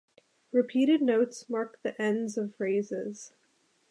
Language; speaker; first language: English; native; English